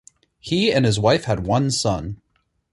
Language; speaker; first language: English; native; English